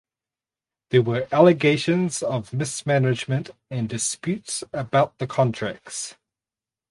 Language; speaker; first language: English; native; English